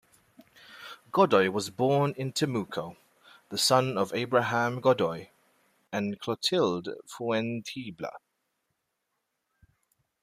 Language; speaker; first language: English; native; English